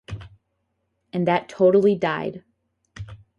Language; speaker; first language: English; native; English